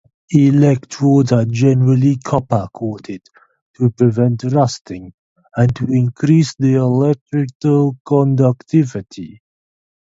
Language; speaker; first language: English; native; English